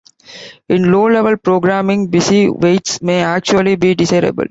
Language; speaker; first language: English; non-native, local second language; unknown